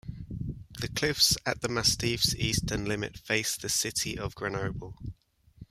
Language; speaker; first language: English; native; English